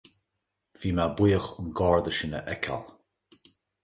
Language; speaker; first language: Irish; native; Irish